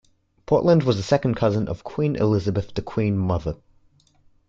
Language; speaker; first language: English; native; English